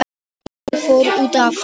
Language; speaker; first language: Icelandic; non-native, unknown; Polish